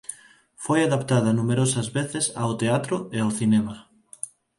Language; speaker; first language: Galician; non-native, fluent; Spanish